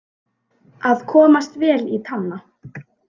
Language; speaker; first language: Icelandic; native; Icelandic